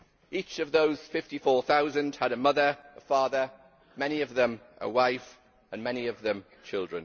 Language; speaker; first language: English; native; English